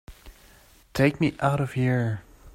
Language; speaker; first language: English; non-native, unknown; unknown